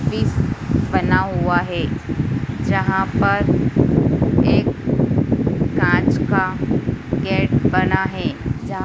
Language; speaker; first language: Hindi; native; Hindi